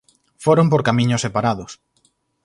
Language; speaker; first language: Galician; native; Galician